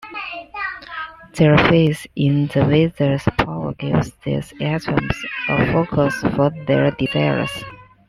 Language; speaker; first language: English; non-native, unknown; Chinese